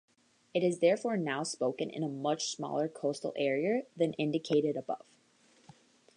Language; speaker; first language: English; native; English